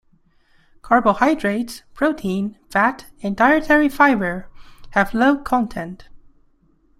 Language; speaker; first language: English; non-native, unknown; Chinese